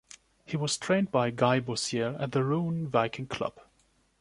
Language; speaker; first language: English; non-native, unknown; German